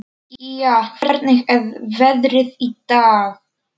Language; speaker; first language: Icelandic; non-native, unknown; Polish